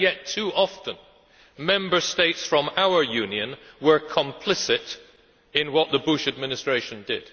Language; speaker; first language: English; native; English